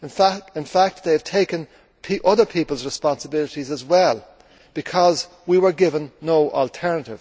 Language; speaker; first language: English; native; English